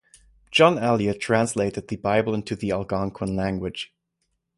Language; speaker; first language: English; non-native, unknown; German